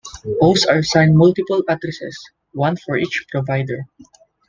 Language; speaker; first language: English; non-native, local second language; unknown